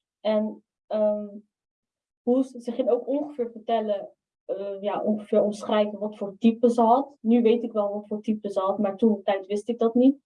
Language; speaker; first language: Dutch; early bilingual, other home language; Somali